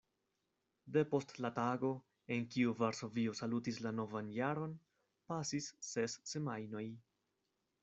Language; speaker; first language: Esperanto; non-native, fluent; Spanish